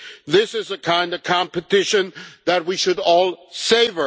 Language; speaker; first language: English; non-native, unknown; German